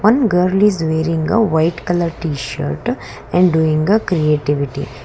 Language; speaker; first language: English; non-native, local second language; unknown